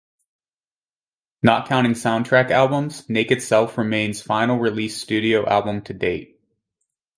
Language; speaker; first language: English; native; English